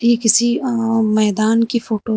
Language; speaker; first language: Hindi; native; Hindi